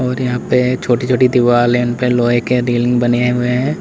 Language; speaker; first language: Hindi; native; Hindi